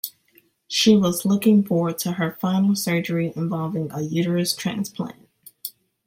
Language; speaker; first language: English; native; English